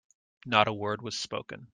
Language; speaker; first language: English; native; English